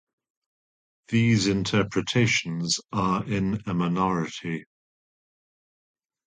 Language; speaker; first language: English; native; English